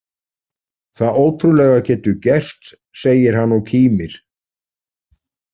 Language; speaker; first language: Icelandic; native; Icelandic